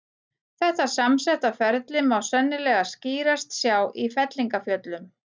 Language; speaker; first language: Icelandic; native; Icelandic